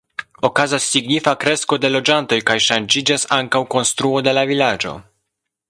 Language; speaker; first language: Esperanto; non-native, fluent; Polish